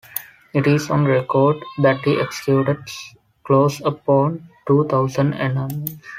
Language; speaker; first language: English; non-native, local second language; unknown